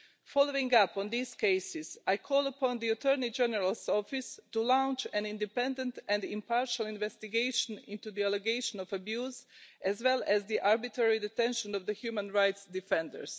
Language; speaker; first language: English; non-native, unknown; Croatian